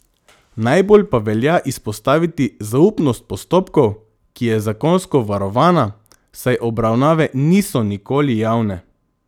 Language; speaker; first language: Slovenian; non-native, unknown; Macedonian